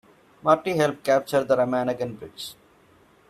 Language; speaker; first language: English; non-native, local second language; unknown